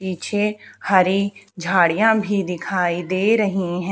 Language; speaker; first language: Hindi; native; Hindi